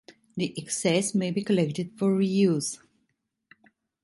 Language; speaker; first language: English; non-native, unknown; Italian